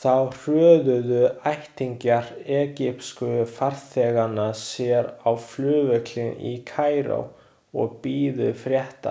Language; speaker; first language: Icelandic; non-native, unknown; Chinese